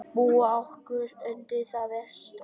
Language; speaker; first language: Icelandic; non-native, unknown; Vietnamese